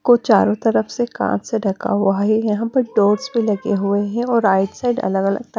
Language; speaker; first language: Hindi; non-native, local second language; Punjabi